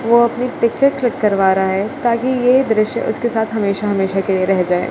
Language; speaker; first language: Hindi; non-native, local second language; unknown